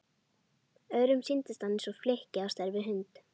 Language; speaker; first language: Icelandic; native; Icelandic